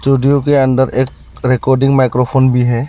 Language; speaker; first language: Hindi; non-native, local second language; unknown